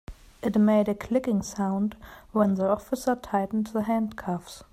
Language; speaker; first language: English; non-native, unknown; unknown